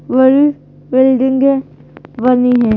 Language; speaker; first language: Hindi; native; Hindi